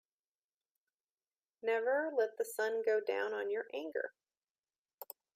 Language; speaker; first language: English; native; English